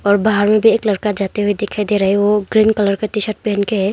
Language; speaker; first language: Hindi; non-native, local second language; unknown